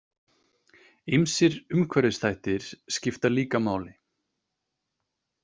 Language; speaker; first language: Icelandic; native; Icelandic